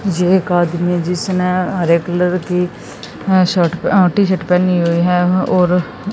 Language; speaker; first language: Hindi; native; Hindi